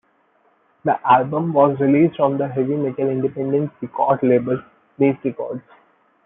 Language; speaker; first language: English; non-native, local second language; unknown